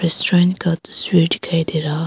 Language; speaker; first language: Hindi; early bilingual, other home language; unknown